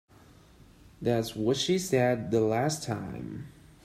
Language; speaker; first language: English; non-native, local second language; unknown